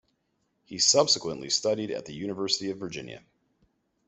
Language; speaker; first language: English; native; English